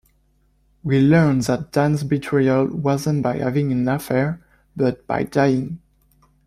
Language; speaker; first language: English; non-native, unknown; French